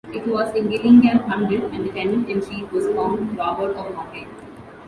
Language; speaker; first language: English; non-native, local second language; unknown